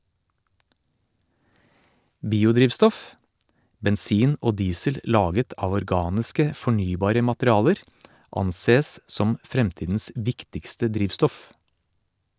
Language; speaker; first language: Norwegian; native; Norwegian